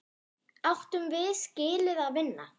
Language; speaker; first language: Icelandic; non-native, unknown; German